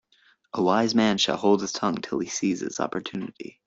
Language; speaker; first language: English; native; English